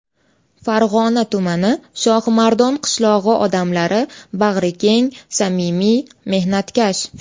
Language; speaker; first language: Uzbek; native; Uzbek